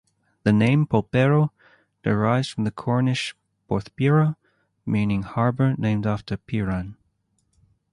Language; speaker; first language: English; native; English